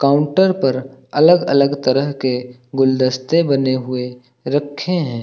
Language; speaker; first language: Hindi; native; Hindi